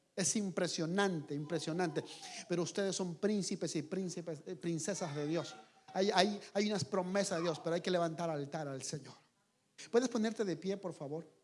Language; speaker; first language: Spanish; native; Spanish